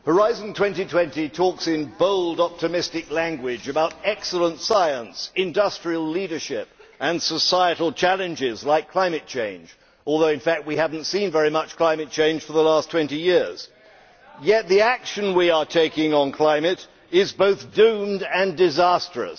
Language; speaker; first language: English; native; English